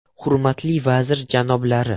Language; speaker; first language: Uzbek; non-native, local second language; Russian